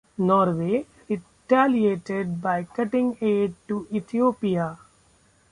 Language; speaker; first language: English; non-native, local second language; Marathi